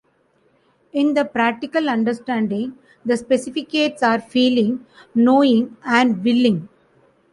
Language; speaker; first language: English; non-native, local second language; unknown